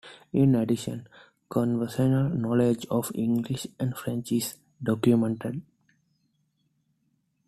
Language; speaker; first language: English; non-native, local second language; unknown